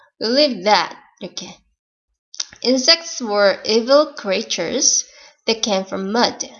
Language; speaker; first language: English; non-native, fluent; Korean